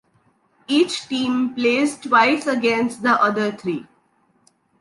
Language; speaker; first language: English; non-native, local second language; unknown